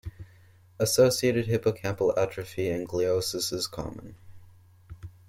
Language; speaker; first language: English; native; English